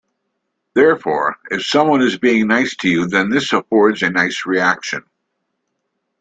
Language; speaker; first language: English; native; English